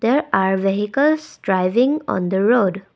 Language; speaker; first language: English; non-native, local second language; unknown